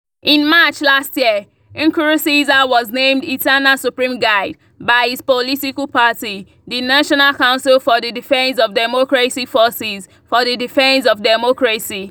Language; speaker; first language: English; non-native, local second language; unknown